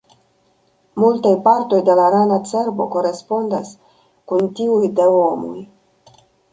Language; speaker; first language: Esperanto; non-native, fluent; Russian